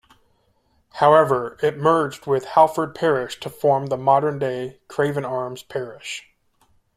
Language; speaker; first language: English; native; English